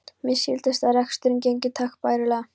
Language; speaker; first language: Icelandic; non-native, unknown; Polish